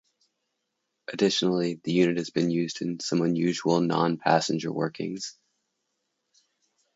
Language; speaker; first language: English; native; English